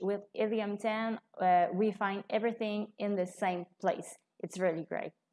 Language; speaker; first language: English; non-native, fluent; French